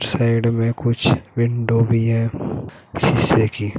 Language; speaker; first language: Hindi; native; Hindi